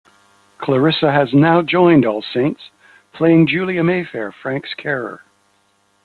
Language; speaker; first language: English; native; English